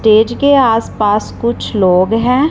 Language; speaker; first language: Hindi; non-native, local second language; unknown